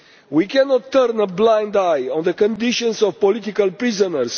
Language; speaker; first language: English; non-native, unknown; Romanian